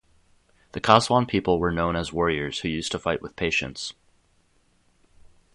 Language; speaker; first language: English; native; English